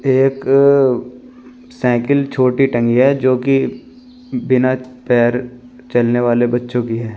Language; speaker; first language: Hindi; native; Hindi